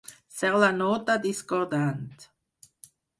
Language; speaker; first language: Catalan; non-native, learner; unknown